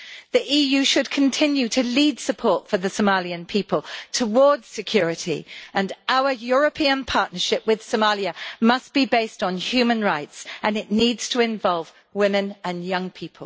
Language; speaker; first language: English; native; English